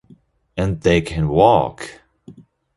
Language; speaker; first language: English; non-native, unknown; German